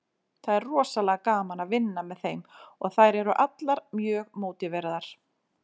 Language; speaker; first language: Icelandic; native; Icelandic